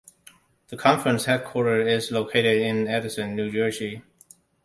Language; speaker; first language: English; non-native, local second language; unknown